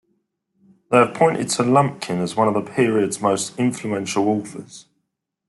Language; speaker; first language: English; native; English